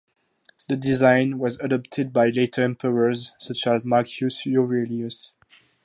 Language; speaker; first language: English; non-native, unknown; French